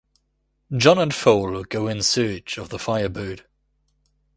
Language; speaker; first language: English; non-native, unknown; German